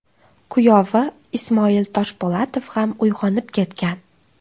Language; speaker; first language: Uzbek; native; Uzbek